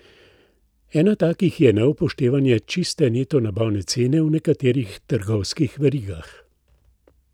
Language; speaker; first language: Slovenian; native; Slovenian